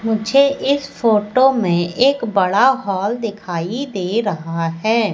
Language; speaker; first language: Hindi; native; Hindi